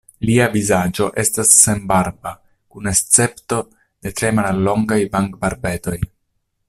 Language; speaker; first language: Esperanto; non-native, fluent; Italian